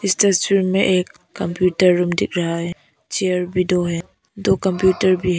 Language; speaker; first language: Hindi; non-native, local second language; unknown